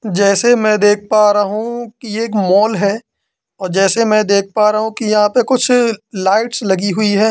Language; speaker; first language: Hindi; native; Hindi